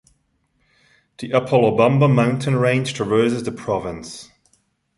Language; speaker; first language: English; non-native, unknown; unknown